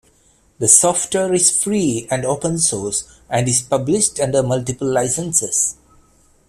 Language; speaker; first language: English; non-native, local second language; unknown